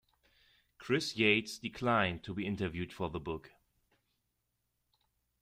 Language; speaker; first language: English; non-native, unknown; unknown